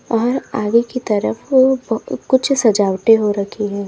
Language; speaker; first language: Hindi; native; Hindi